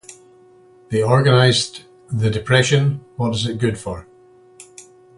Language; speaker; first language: English; native; English